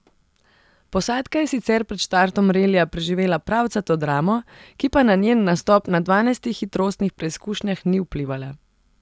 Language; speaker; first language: Slovenian; non-native, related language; Serbian